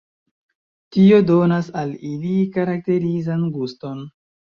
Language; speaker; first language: Esperanto; non-native, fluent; Chinese